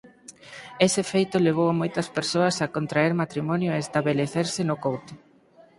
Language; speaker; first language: Galician; native; Galician